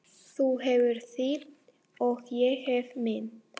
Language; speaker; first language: Icelandic; non-native, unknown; Spanish